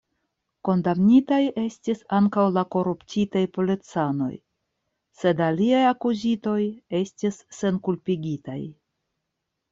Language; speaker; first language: Esperanto; non-native, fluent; Russian